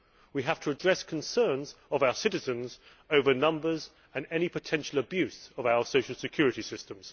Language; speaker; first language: English; native; English